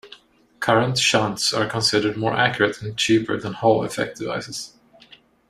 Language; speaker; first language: English; non-native, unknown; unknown